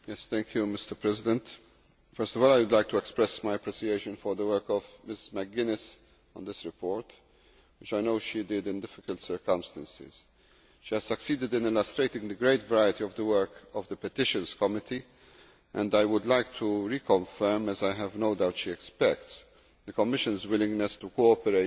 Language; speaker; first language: English; non-native, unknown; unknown